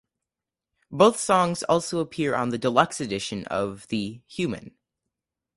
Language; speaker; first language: English; native; English